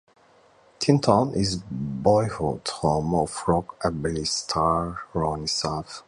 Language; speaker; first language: English; native; English